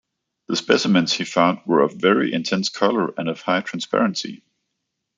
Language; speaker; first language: English; non-native, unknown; Danish